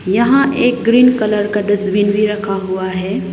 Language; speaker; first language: Hindi; non-native, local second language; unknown